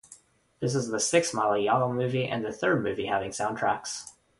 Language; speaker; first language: English; non-native, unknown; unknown